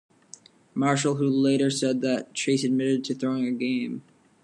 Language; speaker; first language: English; native; English